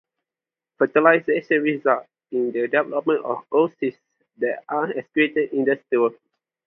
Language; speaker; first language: English; non-native, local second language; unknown